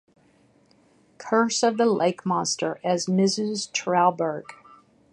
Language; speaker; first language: English; native; English